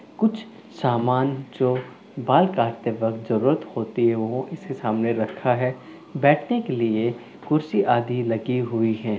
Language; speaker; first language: Hindi; non-native, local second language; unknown